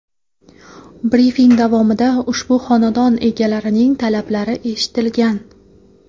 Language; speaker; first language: Uzbek; non-native, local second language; Kara-Kalpak